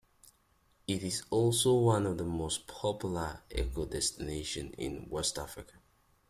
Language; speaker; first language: English; native; English